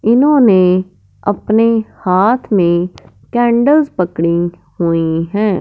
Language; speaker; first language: Hindi; non-native, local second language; Punjabi